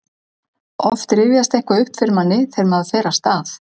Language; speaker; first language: Icelandic; native; Icelandic